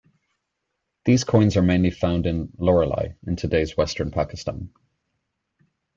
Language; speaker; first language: English; native; English